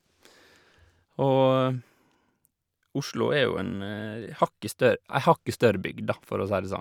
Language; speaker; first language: Norwegian; native; Norwegian